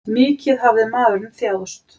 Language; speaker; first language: Icelandic; native; Icelandic